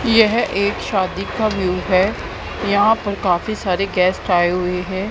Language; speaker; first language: Hindi; native; Hindi